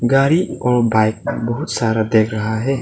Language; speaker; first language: Hindi; non-native, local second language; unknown